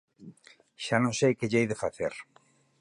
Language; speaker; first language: Galician; native; Galician